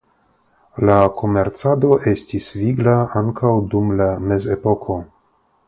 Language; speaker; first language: Esperanto; non-native, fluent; Russian